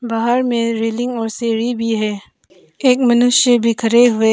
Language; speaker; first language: Hindi; non-native, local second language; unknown